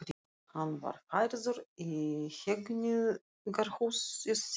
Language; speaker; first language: Icelandic; non-native, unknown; Russian